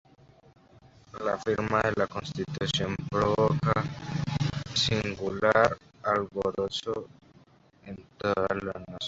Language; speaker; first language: Spanish; native; Spanish